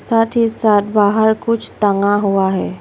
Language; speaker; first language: Hindi; non-native, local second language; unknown